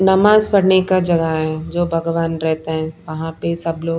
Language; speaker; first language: Hindi; non-native, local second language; Punjabi